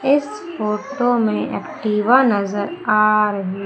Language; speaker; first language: Hindi; native; Hindi